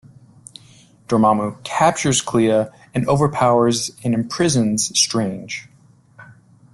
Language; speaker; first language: English; native; English